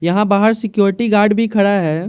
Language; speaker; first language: Hindi; non-native, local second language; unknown